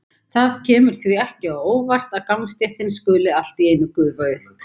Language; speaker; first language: Icelandic; native; Icelandic